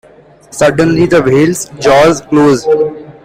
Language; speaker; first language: English; non-native, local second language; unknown